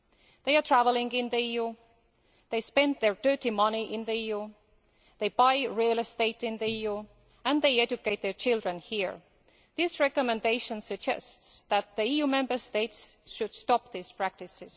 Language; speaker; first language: English; non-native, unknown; Estonian